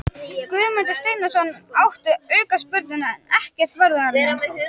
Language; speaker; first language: Icelandic; native; Icelandic